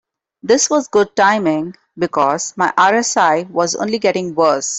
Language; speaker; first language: English; non-native, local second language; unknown